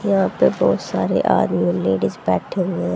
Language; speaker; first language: Hindi; native; Hindi